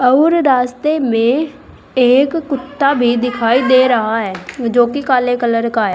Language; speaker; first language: Hindi; native; Hindi